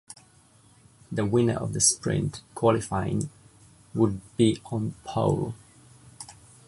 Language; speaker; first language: English; native; English